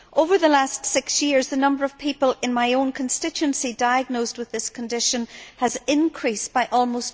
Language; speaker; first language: English; native; English